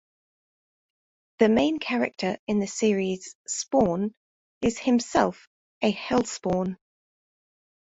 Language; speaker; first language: English; native; English